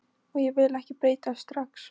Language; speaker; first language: Icelandic; non-native, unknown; Polish